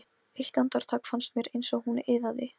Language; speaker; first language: Icelandic; non-native, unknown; Polish